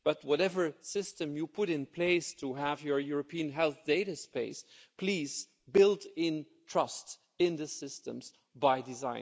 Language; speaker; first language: English; non-native, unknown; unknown